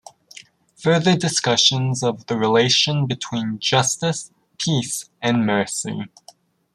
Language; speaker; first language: English; native; English